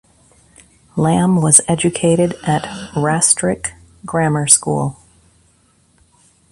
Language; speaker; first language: English; native; English